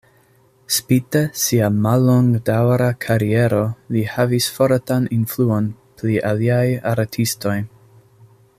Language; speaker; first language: Esperanto; non-native, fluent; English